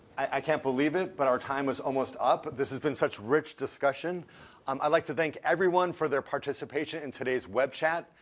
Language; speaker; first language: English; native; English